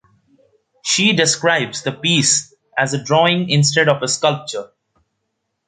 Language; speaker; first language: English; non-native, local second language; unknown